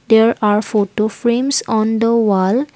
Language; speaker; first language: English; non-native, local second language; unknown